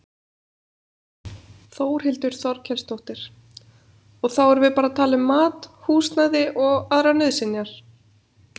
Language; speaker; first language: Icelandic; native; Icelandic